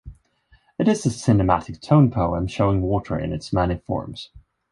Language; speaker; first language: English; non-native, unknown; Swedish